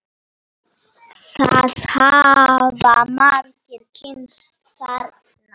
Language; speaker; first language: Icelandic; non-native, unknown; Polish